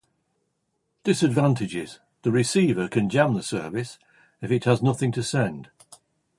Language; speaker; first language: English; native; English